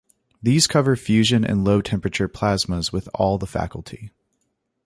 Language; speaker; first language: English; native; English